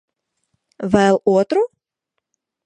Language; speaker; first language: Latvian; native; Latvian